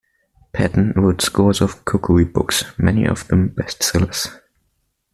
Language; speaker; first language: English; non-native, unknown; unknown